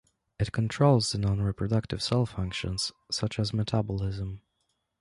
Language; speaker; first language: English; non-native, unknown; Polish